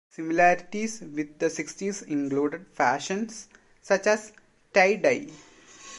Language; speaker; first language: English; non-native, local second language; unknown